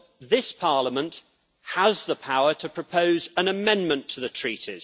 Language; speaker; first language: English; native; English